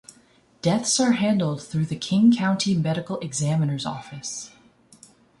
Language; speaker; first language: English; native; English